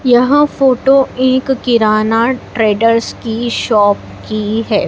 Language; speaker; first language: Hindi; native; Hindi